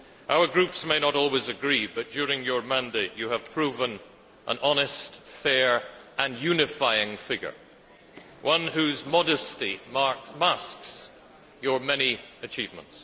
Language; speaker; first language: English; native; English